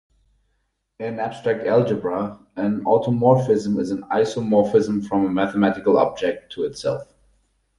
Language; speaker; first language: English; non-native, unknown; German